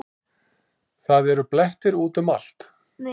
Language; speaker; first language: Icelandic; native; Icelandic